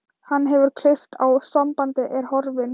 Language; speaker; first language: Icelandic; non-native, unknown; Thai